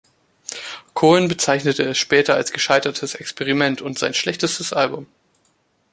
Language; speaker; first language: German; native; German